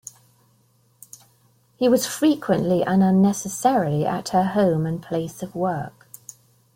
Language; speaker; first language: English; native; English